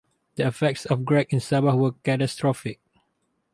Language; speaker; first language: English; non-native, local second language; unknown